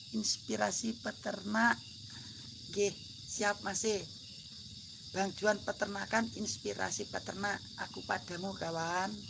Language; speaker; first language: Indonesian; non-native, local second language; Javanese